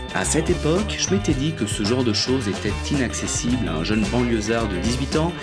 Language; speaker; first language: French; native; French